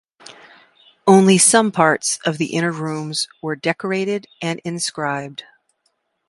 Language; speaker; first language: English; native; English